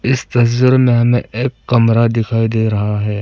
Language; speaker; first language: Hindi; non-native, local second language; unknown